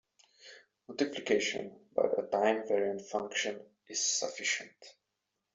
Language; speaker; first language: English; non-native, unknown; Czech